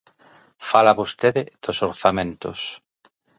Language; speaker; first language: Galician; native; Galician